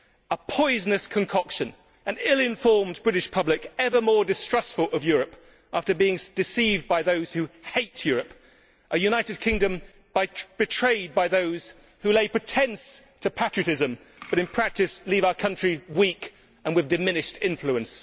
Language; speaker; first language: English; native; English